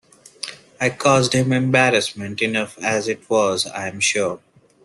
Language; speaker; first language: English; non-native, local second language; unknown